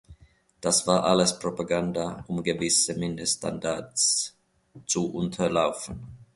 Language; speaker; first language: German; non-native, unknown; Finnish